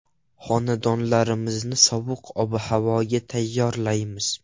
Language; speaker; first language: Uzbek; non-native, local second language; Russian